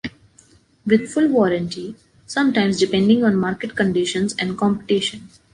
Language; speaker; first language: English; non-native, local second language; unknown